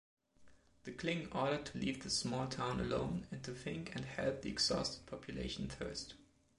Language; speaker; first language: English; non-native, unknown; German